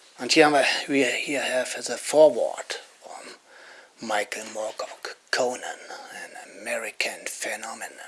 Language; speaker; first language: English; non-native, fluent; German